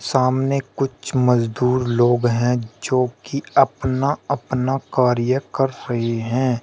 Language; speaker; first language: Hindi; native; Hindi